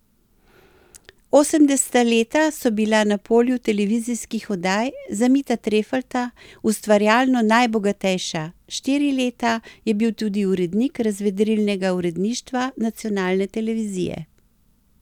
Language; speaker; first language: Slovenian; native; Slovenian